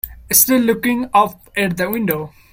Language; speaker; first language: English; non-native, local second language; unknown